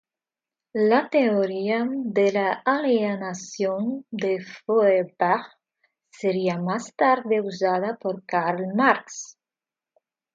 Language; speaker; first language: Spanish; non-native, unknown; Russian